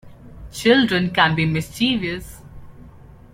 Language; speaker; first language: English; non-native, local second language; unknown